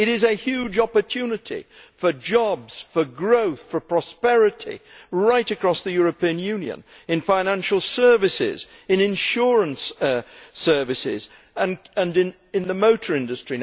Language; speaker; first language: English; native; English